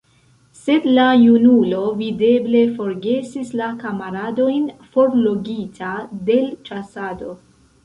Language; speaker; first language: Esperanto; non-native, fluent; Central Kurdish